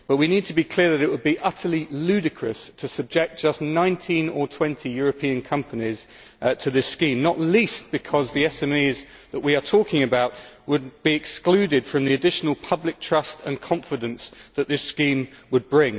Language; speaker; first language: English; native; English